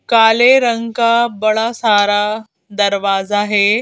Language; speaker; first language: Hindi; native; Hindi